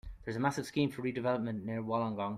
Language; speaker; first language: English; native; English